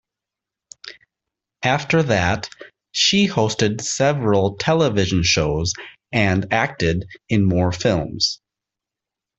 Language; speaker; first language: English; native; English